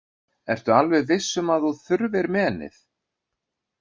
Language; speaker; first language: Icelandic; native; Icelandic